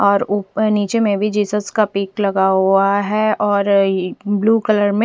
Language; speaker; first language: Hindi; non-native, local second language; Punjabi